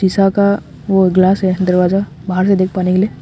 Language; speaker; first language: Hindi; non-native, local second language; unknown